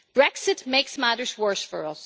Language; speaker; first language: English; native; English